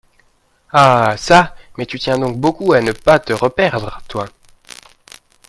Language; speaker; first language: French; native; French